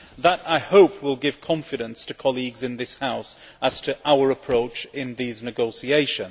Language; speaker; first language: English; native; English